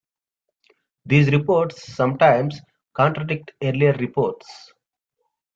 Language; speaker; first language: English; native; English